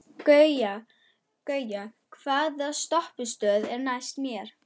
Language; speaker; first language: Icelandic; non-native, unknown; German